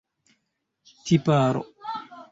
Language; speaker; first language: Esperanto; non-native, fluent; Chinese